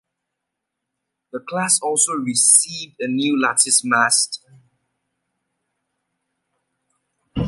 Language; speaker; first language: English; native; English